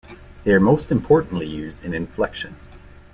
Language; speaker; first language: English; native; English